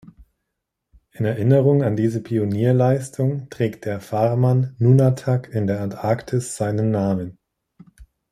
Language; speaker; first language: German; native; German